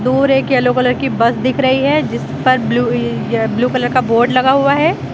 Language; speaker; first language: Hindi; native; Hindi